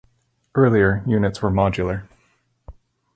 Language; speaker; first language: English; native; English